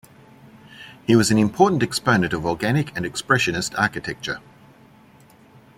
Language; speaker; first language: English; native; English